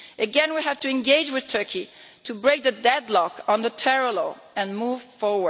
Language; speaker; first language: English; non-native, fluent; Italian